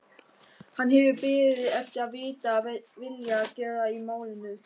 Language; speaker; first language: Icelandic; non-native, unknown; German